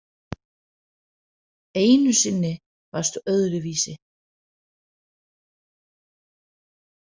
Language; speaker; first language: Icelandic; non-native, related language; Danish